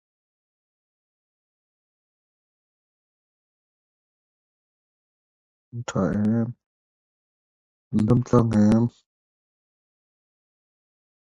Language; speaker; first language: English; non-native, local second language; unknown